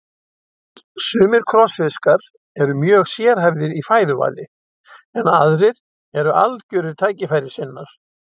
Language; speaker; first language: Icelandic; native; Icelandic